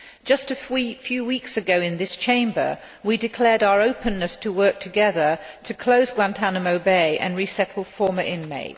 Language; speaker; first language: English; non-native, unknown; Polish